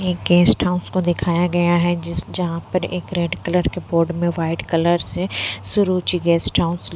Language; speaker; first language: Hindi; non-native, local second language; Punjabi